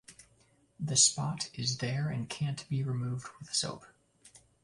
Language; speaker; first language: English; native; English